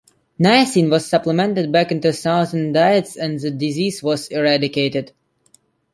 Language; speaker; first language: English; non-native, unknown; Russian